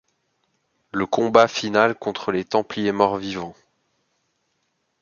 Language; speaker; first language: French; native; French